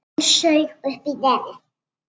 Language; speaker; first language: Icelandic; native; Icelandic